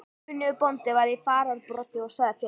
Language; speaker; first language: Icelandic; native; Icelandic